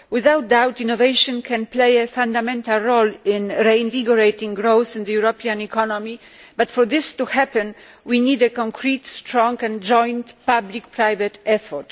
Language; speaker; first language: English; non-native, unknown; Polish